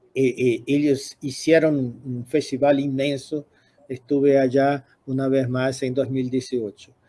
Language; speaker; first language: Spanish; non-native, related language; Portuguese